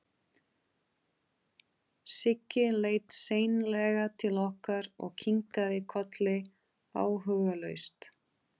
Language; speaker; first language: Icelandic; non-native, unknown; Portuguese